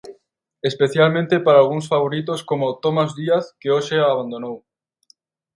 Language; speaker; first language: Galician; native; Galician